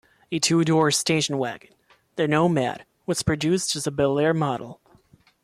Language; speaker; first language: English; non-native, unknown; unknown